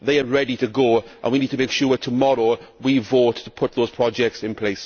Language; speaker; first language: English; native; English